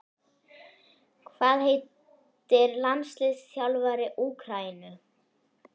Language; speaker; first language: Icelandic; native; Icelandic